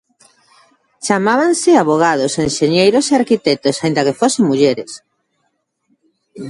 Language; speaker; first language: Galician; native; Galician